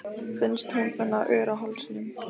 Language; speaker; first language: Icelandic; non-native, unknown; Lithuanian